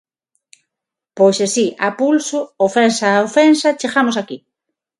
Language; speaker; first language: Galician; non-native, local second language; Spanish